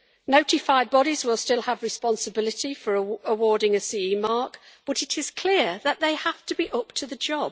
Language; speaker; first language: English; native; English